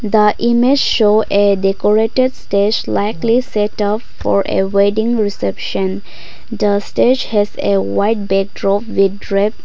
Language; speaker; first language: English; non-native, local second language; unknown